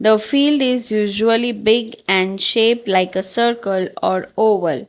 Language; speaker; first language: English; non-native, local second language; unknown